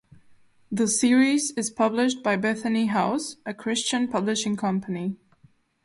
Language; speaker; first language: English; non-native, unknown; Slovak